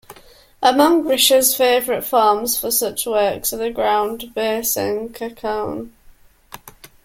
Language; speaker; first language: English; native; English